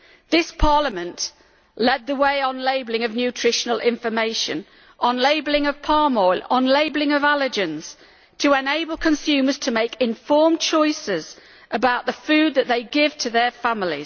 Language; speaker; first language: English; native; English